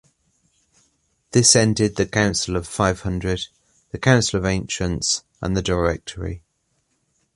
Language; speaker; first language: English; native; English